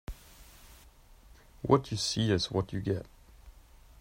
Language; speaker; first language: English; non-native, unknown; German